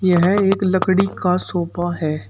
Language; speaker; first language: Hindi; native; Hindi